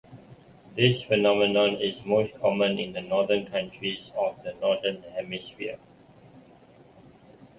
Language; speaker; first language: English; non-native, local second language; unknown